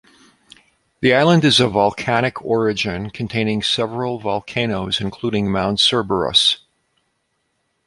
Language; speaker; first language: English; native; English